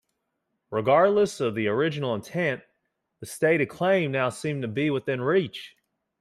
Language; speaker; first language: English; native; English